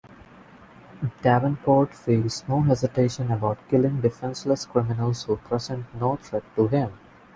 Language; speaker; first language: English; non-native, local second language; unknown